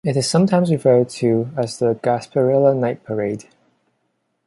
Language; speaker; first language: English; non-native, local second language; Cantonese